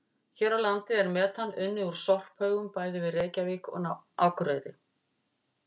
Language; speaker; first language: Icelandic; native; Icelandic